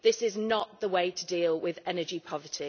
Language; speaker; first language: English; native; English